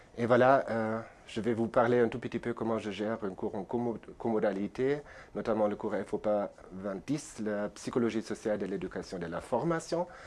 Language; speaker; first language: French; non-native, fluent; German